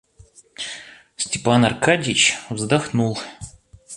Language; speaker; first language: Russian; native; Russian